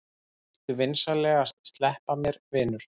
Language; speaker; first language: Icelandic; native; Icelandic